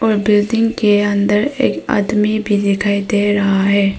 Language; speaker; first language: Hindi; early bilingual, other home language; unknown